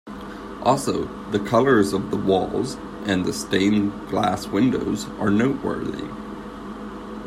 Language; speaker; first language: English; native; English